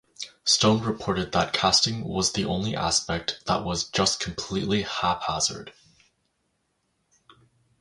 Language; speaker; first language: English; native; English